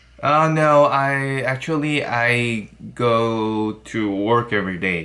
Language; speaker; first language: English; non-native, learner; Korean